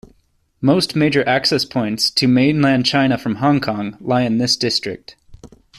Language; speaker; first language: English; native; English